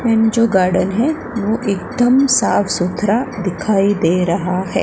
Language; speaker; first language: Hindi; non-native, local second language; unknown